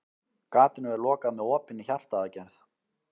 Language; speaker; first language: Icelandic; native; Icelandic